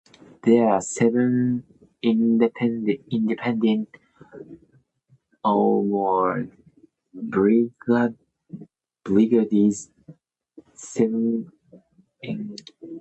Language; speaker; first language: English; non-native, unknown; Japanese